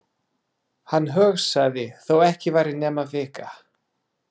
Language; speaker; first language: Icelandic; non-native, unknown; English